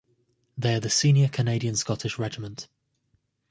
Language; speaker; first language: English; native; English